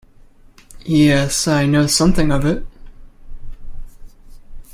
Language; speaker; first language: English; native; English